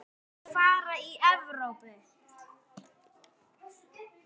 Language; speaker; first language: Icelandic; native; Icelandic